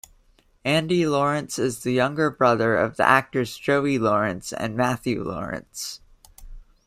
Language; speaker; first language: English; native; English